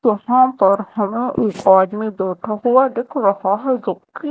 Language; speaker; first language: Hindi; native; Hindi